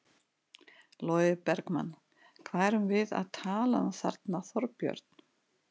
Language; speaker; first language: Icelandic; non-native, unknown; Russian